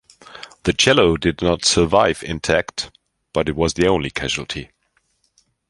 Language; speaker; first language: English; non-native, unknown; German